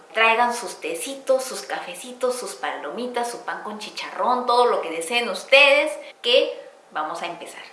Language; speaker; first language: Spanish; non-native, fluent; Korean